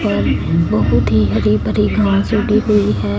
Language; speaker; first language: Hindi; non-native, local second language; Punjabi